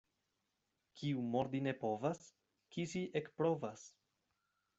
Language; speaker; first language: Esperanto; non-native, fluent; Spanish